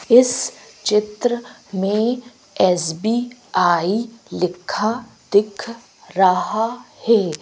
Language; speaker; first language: Hindi; native; Hindi